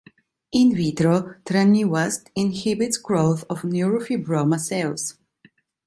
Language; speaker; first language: English; non-native, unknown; Italian